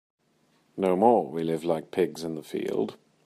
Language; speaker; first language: English; native; English